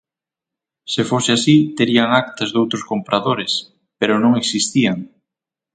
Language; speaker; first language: Galician; native; Galician